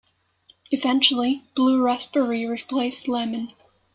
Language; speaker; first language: English; non-native, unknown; French